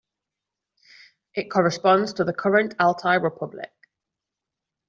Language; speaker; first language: English; non-native, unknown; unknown